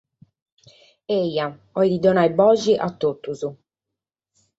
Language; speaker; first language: Sardinian; native; Sardinian